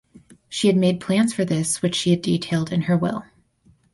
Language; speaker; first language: English; native; English